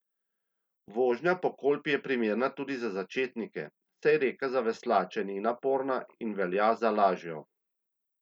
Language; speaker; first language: Slovenian; native; Slovenian